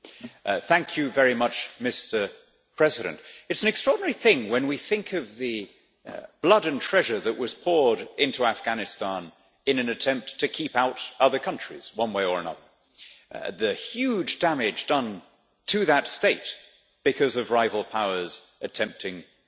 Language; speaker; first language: English; native; English